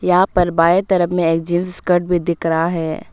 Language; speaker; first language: Hindi; non-native, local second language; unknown